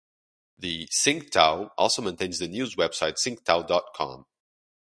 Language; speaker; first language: English; non-native, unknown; Portuguese